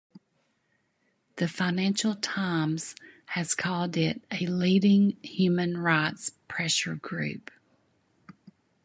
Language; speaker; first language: English; native; English